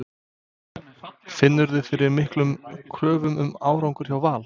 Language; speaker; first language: Icelandic; non-native, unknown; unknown